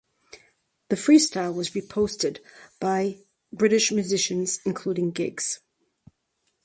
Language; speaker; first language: English; native; English